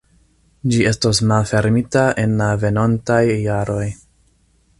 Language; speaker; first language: Esperanto; non-native, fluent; English